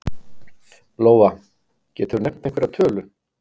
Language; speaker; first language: Icelandic; native; Icelandic